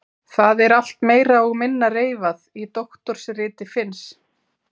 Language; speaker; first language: Icelandic; native; Icelandic